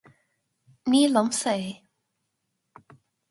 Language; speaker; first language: Irish; non-native, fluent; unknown